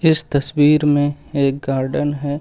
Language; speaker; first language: Hindi; native; Hindi